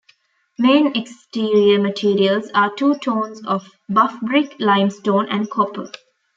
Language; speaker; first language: English; non-native, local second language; Tamil